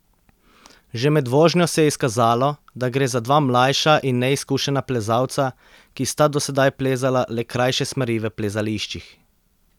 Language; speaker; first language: Slovenian; native; Slovenian